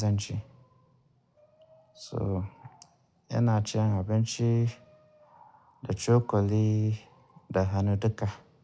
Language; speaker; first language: Hausa; native; Hausa